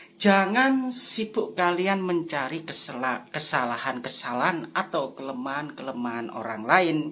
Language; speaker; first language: Indonesian; non-native, local second language; Javanese